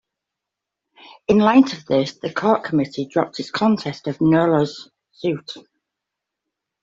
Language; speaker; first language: English; native; English